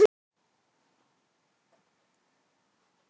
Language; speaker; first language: Icelandic; non-native, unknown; Thai